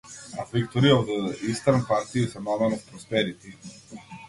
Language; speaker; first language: English; non-native, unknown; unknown